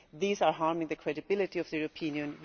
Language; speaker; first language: English; non-native, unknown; German